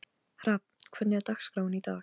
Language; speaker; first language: Icelandic; non-native, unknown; Polish